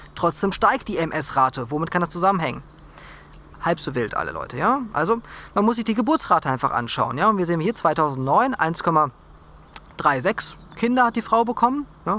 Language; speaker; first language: German; non-native, fluent; Polish